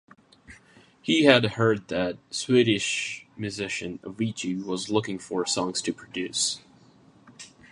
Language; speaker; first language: English; non-native, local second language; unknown